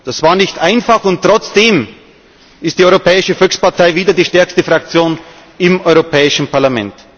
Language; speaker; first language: German; native; German